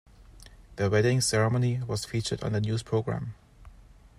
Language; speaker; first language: English; non-native, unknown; German